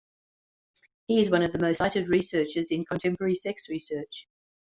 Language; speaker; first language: English; native; English